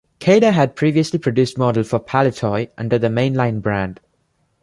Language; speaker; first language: English; non-native, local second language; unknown